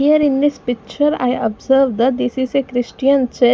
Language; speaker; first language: English; non-native, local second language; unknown